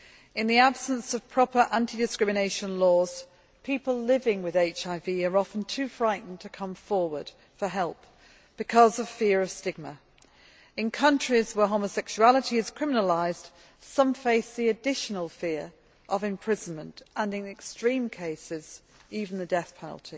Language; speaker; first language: English; native; English